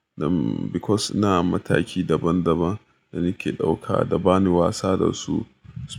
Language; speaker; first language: Hausa; native; Hausa